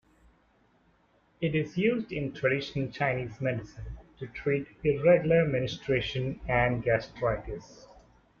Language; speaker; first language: English; non-native, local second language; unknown